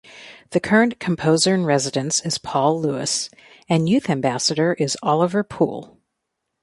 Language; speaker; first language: English; native; English